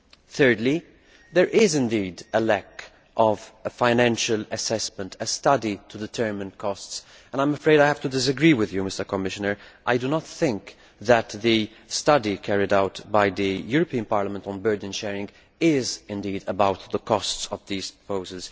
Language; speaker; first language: English; non-native, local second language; Maltese